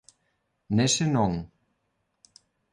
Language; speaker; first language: Galician; non-native, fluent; Spanish